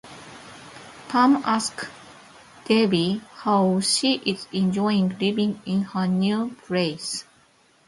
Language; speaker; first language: English; non-native, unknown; Japanese